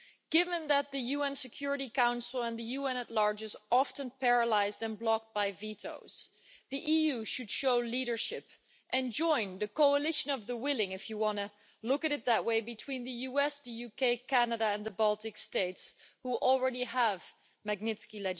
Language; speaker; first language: English; non-native, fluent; Dutch